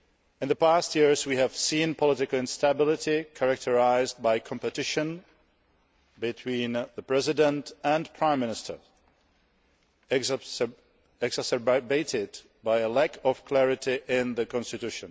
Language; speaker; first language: English; non-native, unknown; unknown